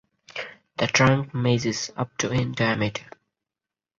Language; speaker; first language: English; non-native, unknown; Bangla